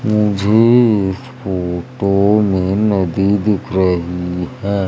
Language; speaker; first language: Hindi; native; Hindi